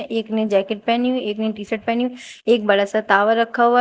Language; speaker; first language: Hindi; native; Hindi